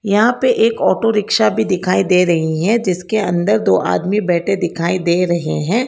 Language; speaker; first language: Hindi; non-native, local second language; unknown